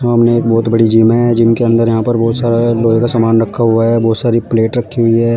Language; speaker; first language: Hindi; native; Hindi